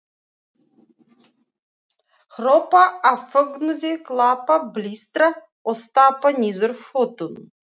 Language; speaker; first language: Icelandic; non-native, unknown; Russian